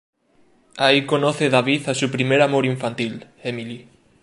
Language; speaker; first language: Spanish; native; Spanish